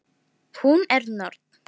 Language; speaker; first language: Icelandic; non-native, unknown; Filipino